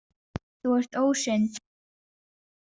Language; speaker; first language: Icelandic; non-native, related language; Danish